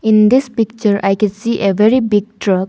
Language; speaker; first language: English; non-native, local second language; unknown